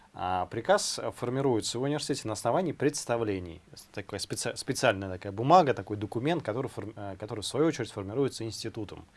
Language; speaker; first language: Russian; native; Russian